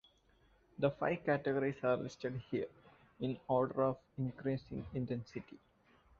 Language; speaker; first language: English; non-native, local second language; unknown